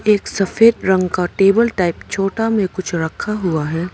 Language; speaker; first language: Hindi; non-native, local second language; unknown